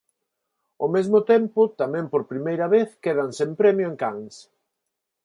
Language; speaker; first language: Galician; non-native, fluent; Spanish